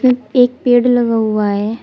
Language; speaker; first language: Hindi; native; Hindi